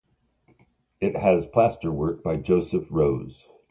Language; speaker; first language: English; native; English